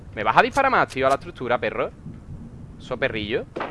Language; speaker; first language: Spanish; native; Spanish